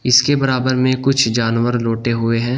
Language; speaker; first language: Hindi; native; Hindi